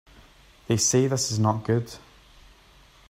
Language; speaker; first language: English; native; English